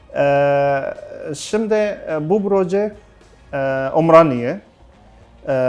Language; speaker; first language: Turkish; non-native, learner; Arabic